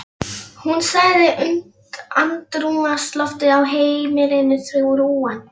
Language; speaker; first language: Icelandic; non-native, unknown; Polish